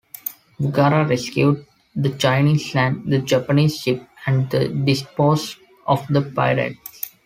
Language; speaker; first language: English; non-native, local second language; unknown